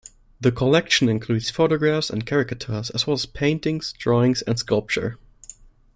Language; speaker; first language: English; non-native, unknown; German